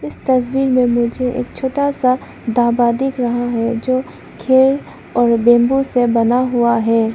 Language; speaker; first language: Hindi; non-native, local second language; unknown